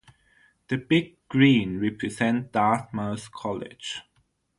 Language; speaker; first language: English; non-native, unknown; German